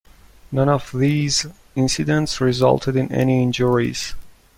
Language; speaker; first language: English; non-native, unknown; Persian